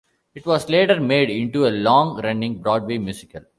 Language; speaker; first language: English; non-native, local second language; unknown